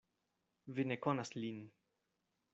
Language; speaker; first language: Esperanto; non-native, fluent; Spanish